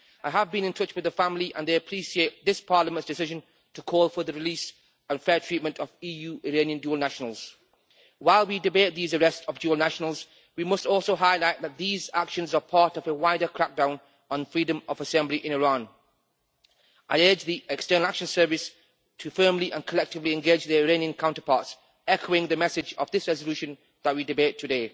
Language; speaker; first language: English; native; English